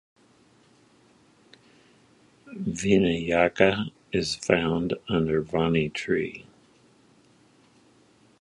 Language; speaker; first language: English; native; English